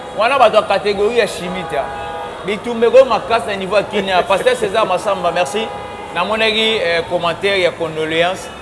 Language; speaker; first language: Lingala; non-native, local second language; Phende